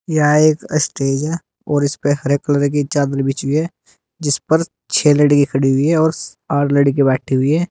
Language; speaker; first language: Hindi; native; Hindi